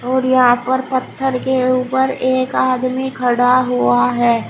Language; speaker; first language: Hindi; native; Hindi